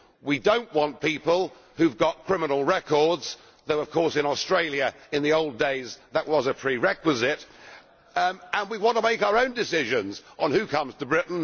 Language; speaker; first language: English; native; English